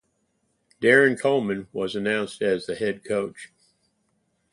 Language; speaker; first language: English; native; English